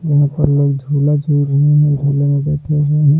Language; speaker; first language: Hindi; non-native, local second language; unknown